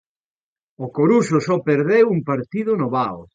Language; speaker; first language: Galician; native; Galician